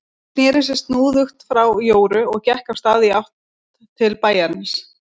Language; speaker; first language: Icelandic; native; Icelandic